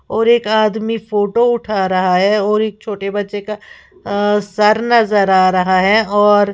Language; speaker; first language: Hindi; native; Hindi